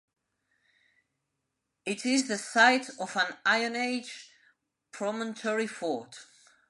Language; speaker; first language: English; non-native, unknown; Spanish